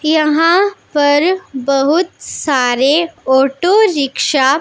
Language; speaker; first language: Hindi; non-native, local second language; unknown